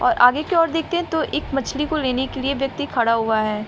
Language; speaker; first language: Hindi; native; Hindi